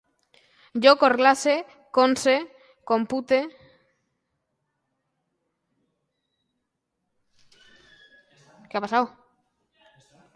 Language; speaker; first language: Catalan; non-native, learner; Spanish